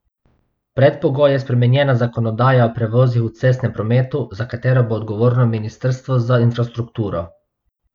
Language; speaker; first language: Slovenian; non-native, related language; Bosnian